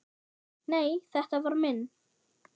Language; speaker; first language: Icelandic; non-native, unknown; German